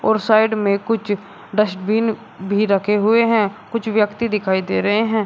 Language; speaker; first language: Hindi; native; Hindi